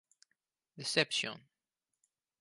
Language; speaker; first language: English; non-native, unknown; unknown